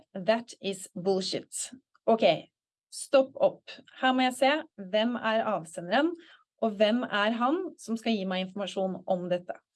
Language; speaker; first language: Norwegian; native; Norwegian